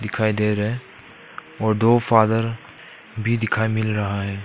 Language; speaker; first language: Hindi; non-native, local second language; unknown